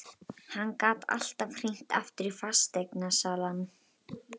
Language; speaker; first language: Icelandic; native; Icelandic